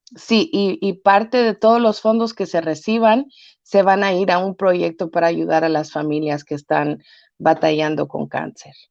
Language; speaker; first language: Spanish; early bilingual, heritage; Spanish